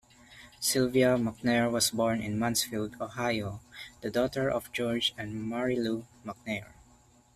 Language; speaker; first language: English; non-native, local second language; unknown